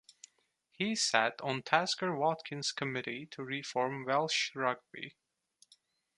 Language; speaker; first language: English; non-native, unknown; Turkish